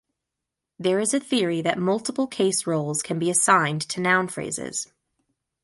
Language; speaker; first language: English; native; English